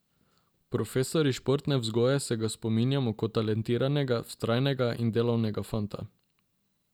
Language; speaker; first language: Slovenian; non-native, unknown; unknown